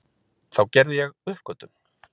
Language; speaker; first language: Icelandic; native; Icelandic